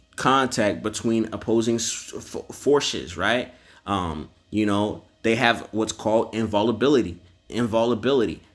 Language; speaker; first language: English; native; English